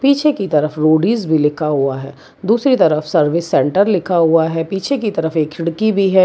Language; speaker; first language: Hindi; non-native, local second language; Gujarati